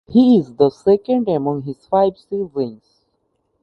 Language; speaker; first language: English; non-native, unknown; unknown